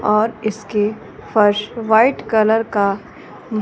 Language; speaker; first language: Hindi; non-native, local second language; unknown